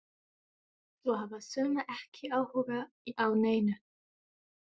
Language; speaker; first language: Icelandic; non-native, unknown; German